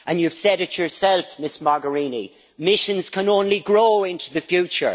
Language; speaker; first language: English; native; English